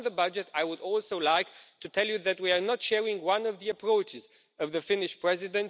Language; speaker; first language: English; non-native, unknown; Romanian